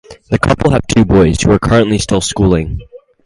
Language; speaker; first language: English; native; English